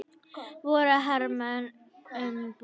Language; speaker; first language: Icelandic; native; Icelandic